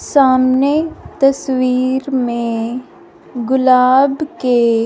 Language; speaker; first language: Hindi; non-native, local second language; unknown